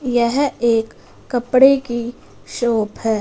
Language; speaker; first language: Hindi; non-native, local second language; Punjabi